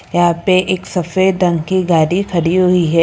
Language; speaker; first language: Hindi; non-native, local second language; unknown